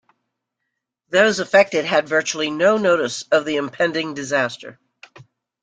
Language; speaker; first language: English; native; English